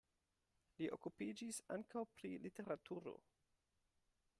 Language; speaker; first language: Esperanto; non-native, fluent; German